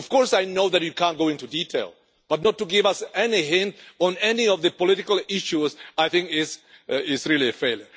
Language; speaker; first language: English; non-native, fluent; Czech